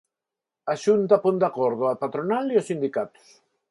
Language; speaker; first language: Galician; non-native, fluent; Spanish